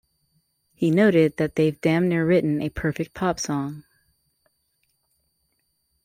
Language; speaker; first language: English; native; English